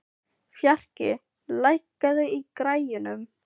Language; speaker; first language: Icelandic; non-native, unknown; Filipino